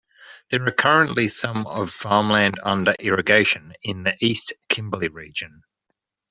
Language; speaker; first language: English; native; English